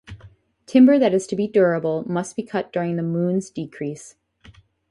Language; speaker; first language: English; native; English